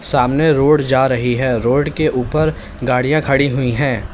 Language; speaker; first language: Hindi; native; Hindi